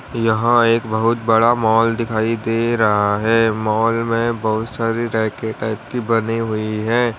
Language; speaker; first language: Hindi; native; Hindi